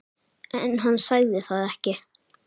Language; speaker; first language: Icelandic; native; Icelandic